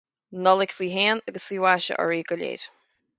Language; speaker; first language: Irish; native; Irish